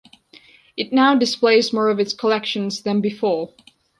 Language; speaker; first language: English; non-native, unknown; Georgian